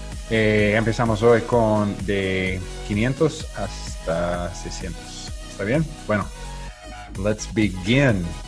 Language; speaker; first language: Spanish; non-native, learner; English